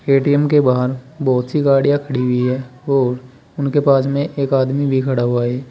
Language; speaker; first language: Hindi; native; Hindi